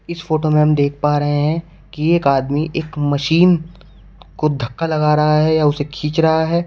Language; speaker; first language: Hindi; native; Hindi